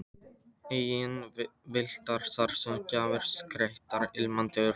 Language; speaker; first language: Icelandic; non-native, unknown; Polish